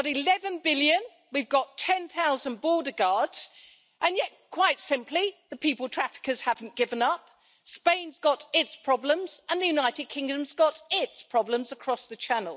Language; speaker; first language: English; native; English